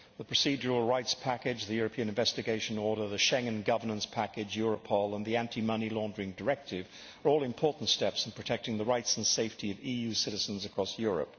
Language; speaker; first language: English; native; English